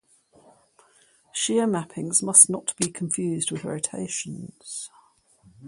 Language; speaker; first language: English; native; English